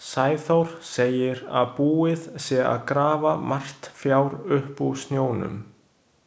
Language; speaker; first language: Icelandic; non-native, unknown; Chinese